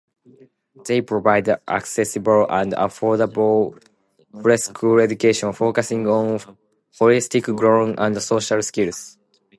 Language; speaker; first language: English; non-native, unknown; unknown